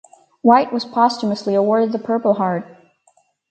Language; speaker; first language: English; native; English